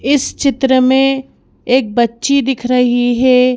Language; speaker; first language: Hindi; native; Hindi